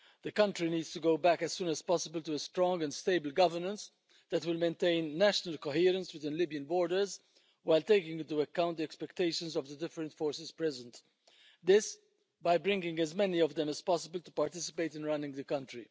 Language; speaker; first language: English; non-native, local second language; Maltese